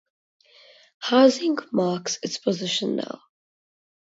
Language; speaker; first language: English; non-native, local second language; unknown